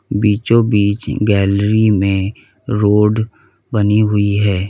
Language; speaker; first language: Hindi; native; Hindi